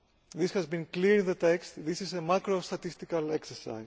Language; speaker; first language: English; non-native, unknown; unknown